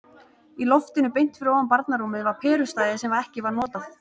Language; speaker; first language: Icelandic; native; Icelandic